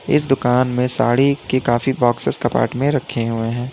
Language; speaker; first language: Hindi; native; Hindi